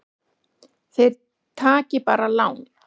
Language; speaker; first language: Icelandic; native; Icelandic